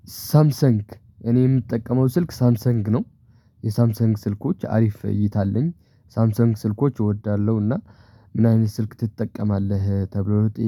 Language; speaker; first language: Amharic; non-native, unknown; Tigrinya